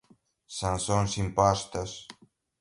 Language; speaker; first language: Portuguese; non-native, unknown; Galician